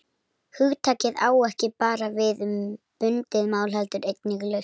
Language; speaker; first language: Icelandic; native; Icelandic